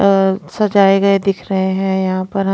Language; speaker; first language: Hindi; non-native, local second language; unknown